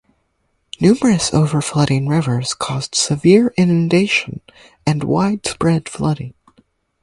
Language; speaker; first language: English; native; English